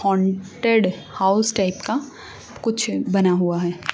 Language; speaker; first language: Hindi; native; Hindi